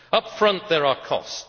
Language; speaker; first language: English; native; English